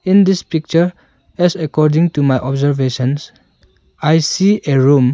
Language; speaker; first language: English; non-native, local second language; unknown